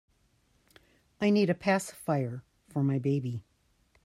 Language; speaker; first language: English; native; English